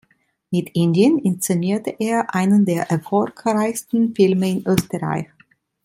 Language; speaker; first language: German; non-native, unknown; Italian